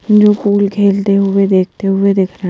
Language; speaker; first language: Hindi; native; Hindi